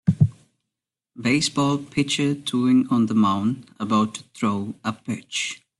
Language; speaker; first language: English; non-native, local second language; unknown